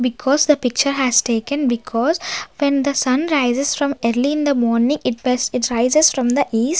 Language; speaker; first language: English; non-native, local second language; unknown